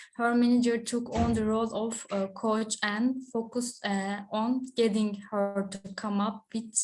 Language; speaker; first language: English; non-native, learner; Turkish